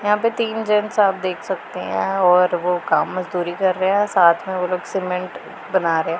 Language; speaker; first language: Hindi; non-native, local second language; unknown